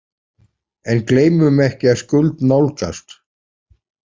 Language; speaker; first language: Icelandic; native; Icelandic